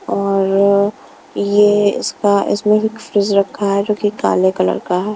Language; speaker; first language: Hindi; non-native, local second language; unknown